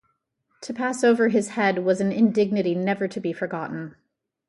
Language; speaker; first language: English; native; English